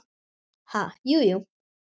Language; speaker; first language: Icelandic; native; Icelandic